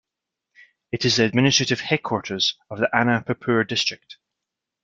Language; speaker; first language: English; native; English